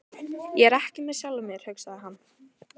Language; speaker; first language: Icelandic; native; Icelandic